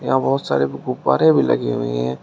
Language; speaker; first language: Hindi; native; Hindi